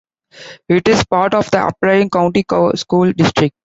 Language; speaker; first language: English; non-native, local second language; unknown